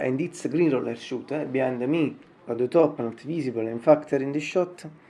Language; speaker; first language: English; non-native, learner; Italian